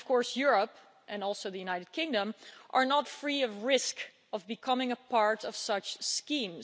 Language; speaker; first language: English; non-native, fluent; Dutch